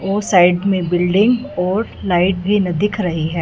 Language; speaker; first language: Hindi; non-native, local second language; Punjabi